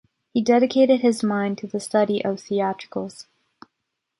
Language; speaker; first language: English; native; English